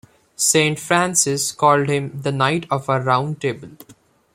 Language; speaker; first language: English; non-native, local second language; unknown